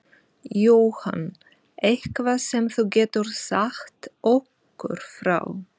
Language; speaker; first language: Icelandic; non-native, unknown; Russian